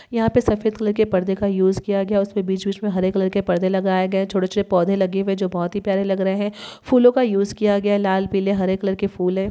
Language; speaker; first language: Hindi; non-native, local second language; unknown